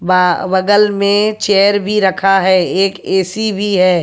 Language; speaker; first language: Hindi; native; Hindi